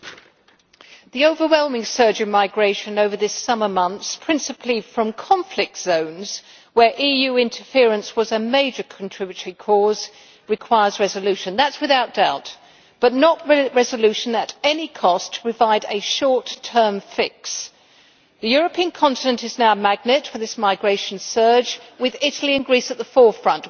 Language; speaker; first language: English; native; English